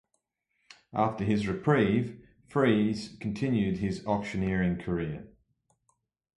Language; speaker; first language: English; native; English